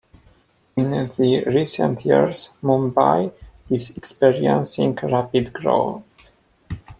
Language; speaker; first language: English; non-native, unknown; Polish